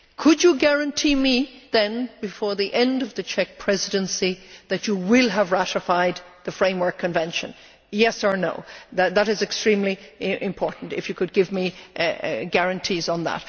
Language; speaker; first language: English; native; English